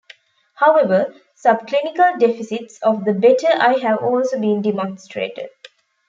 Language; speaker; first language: English; non-native, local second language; Tamil